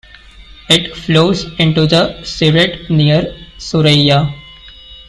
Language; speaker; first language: English; non-native, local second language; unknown